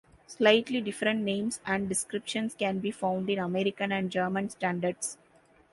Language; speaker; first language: English; non-native, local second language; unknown